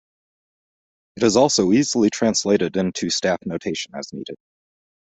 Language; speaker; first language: English; native; English